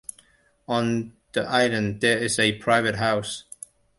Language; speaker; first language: English; non-native, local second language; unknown